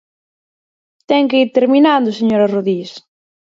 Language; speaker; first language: Galician; native; Galician